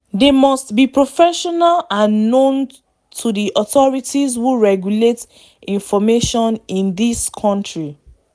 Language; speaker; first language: English; non-native, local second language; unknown